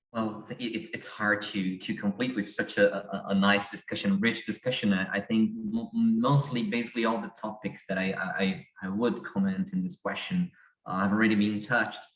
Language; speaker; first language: English; non-native, fluent; Portuguese